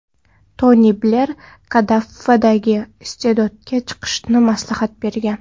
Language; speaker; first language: Uzbek; non-native, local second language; Kara-Kalpak